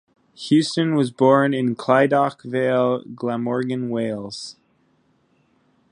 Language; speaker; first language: English; native; English